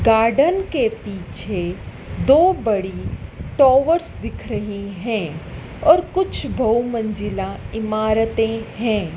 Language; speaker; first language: Hindi; native; Hindi